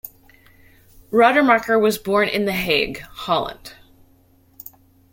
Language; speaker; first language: English; native; English